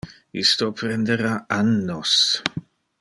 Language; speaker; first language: Interlingua; non-native, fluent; Dutch